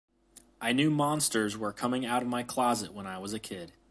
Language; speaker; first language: English; native; English